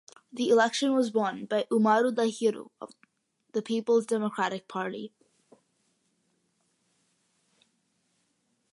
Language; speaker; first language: English; early bilingual, other home language; Malayalam